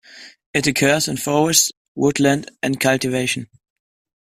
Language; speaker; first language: English; non-native, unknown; German